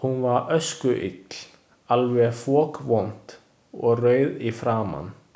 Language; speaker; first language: Icelandic; non-native, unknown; Chinese